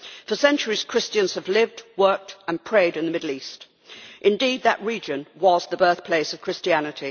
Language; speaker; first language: English; native; English